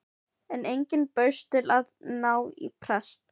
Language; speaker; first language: Icelandic; non-native, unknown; Filipino